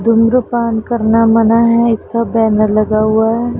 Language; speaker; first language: Hindi; non-native, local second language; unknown